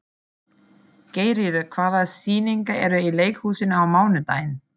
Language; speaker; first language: Icelandic; non-native, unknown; German